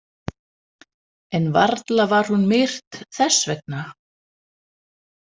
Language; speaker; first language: Icelandic; non-native, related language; Danish